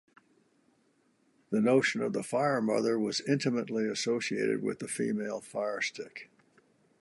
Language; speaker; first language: English; native; English